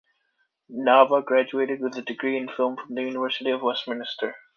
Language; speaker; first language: English; native; English